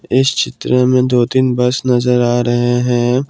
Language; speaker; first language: Hindi; non-native, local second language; Assamese